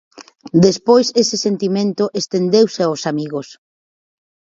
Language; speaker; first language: Galician; native; Galician